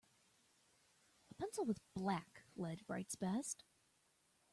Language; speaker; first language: English; native; English